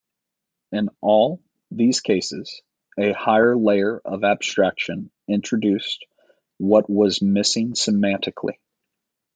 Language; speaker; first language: English; native; English